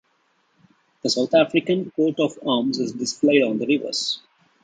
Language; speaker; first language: English; non-native, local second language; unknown